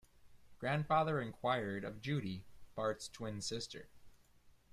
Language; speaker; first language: English; native; English